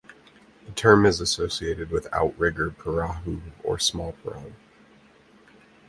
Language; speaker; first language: English; native; English